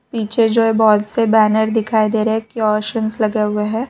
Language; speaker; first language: Hindi; non-native, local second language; Gujarati